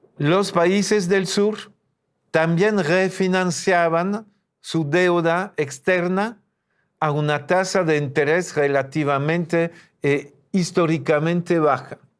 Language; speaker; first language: Spanish; non-native, fluent; French